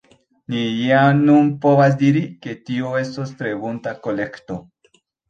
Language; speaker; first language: Esperanto; non-native, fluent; Spanish